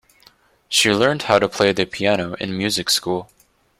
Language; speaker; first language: English; native; English